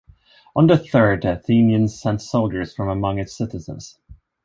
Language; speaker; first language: English; non-native, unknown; Swedish